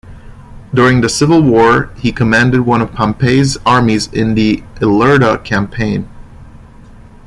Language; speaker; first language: English; non-native, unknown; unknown